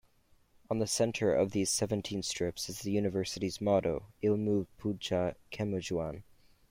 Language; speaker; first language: English; native; English